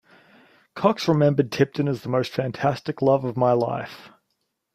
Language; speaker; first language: English; native; English